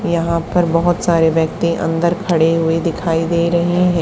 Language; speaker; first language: Hindi; native; Hindi